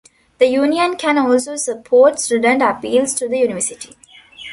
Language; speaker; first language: English; non-native, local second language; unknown